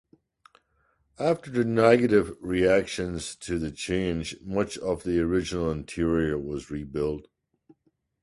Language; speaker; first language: English; native; English